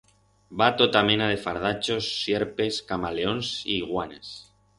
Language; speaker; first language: Aragonese; non-native, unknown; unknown